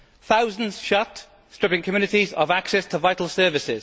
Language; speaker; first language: English; native; English